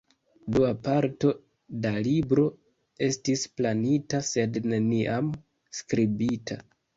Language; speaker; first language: Esperanto; non-native, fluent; Kinyarwanda